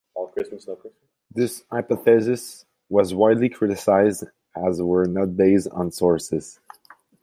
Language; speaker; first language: English; non-native, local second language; French